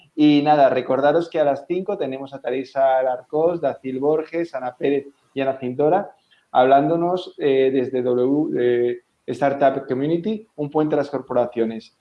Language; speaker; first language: Spanish; native; Spanish